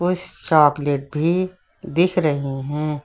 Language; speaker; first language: Hindi; native; Hindi